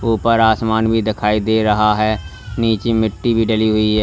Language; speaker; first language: Hindi; native; Hindi